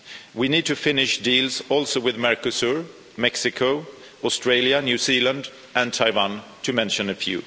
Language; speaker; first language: English; non-native, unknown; Swedish